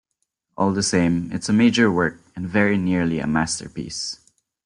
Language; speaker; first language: English; non-native, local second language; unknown